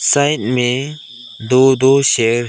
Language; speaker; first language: Hindi; non-native, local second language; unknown